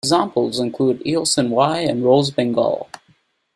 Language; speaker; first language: English; native; English